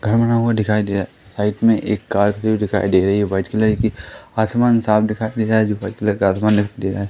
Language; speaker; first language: Hindi; native; Hindi